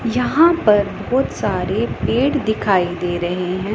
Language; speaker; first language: Hindi; non-native, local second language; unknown